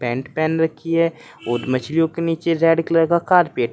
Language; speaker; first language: Hindi; native; Hindi